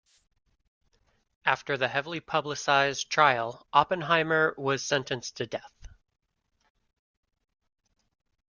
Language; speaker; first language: English; native; English